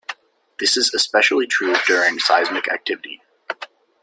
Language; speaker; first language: English; native; English